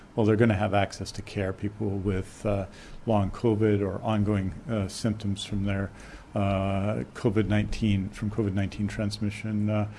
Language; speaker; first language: English; native; English